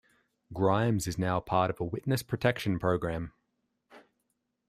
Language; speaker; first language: English; native; English